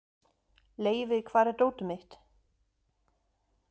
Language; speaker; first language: Icelandic; non-native, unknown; German